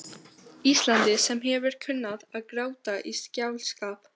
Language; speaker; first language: Icelandic; non-native, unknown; Albanian